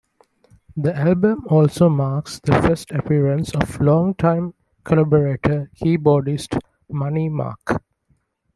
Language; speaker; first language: English; non-native, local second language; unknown